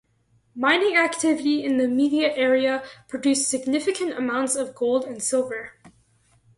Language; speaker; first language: English; native; English